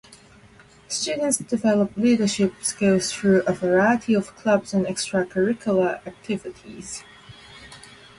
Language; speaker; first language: English; non-native, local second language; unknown